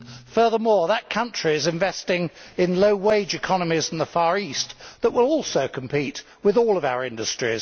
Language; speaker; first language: English; native; English